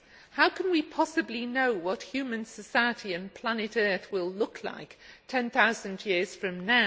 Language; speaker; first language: English; native; English